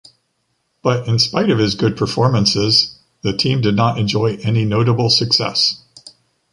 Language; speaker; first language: English; native; English